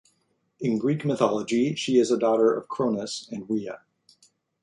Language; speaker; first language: English; native; English